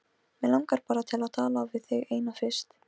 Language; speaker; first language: Icelandic; non-native, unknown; Polish